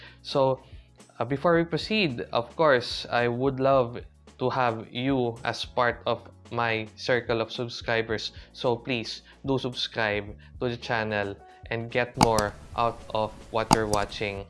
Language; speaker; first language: English; non-native, local second language; Filipino